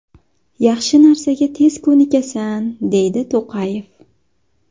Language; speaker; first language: Uzbek; native; Uzbek